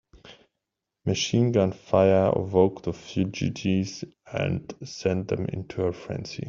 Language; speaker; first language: English; native; English